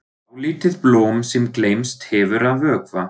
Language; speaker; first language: Icelandic; non-native, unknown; German